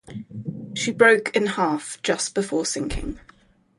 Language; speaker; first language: English; native; English